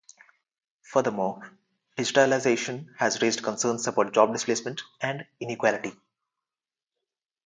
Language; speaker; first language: English; non-native, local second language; Telugu